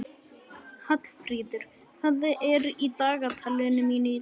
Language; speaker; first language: Icelandic; native; Icelandic